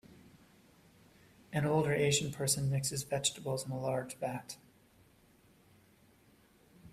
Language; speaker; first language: English; native; English